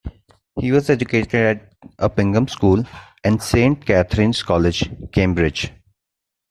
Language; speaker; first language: English; non-native, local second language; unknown